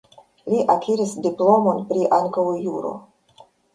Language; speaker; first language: Esperanto; non-native, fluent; Russian